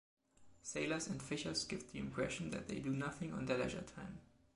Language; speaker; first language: English; non-native, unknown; German